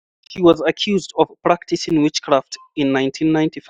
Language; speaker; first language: English; non-native, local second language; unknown